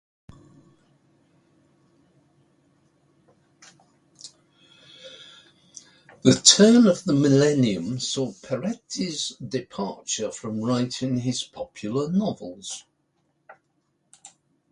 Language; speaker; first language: English; native; English